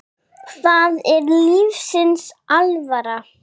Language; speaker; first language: Icelandic; non-native, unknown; English